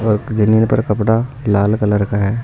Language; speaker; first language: Hindi; native; Hindi